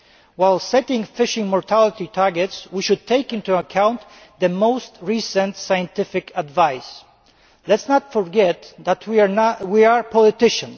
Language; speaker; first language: English; non-native, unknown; Polish